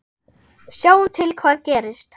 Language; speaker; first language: Icelandic; non-native, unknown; German